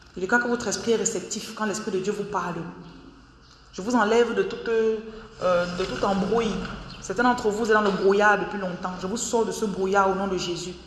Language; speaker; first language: French; non-native, local second language; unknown